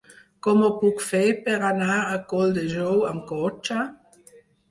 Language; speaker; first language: Catalan; non-native, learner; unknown